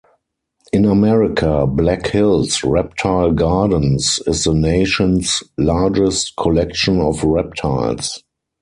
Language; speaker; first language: English; non-native, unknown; German